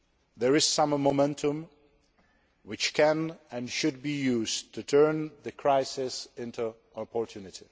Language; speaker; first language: English; non-native, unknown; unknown